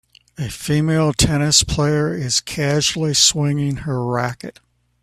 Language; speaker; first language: English; native; English